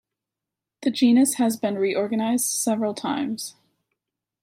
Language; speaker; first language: English; native; English